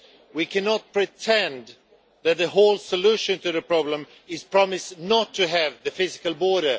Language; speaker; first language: English; non-native, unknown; Swedish